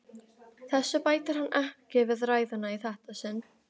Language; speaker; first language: Icelandic; native; Icelandic